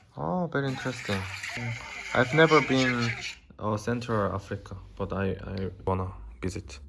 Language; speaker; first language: English; non-native, learner; Korean